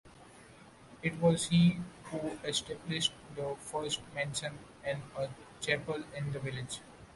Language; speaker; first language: English; non-native, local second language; Marathi